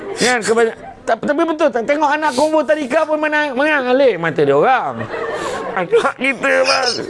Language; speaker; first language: Malay; native; Malay